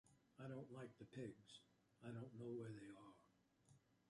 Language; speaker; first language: English; native; English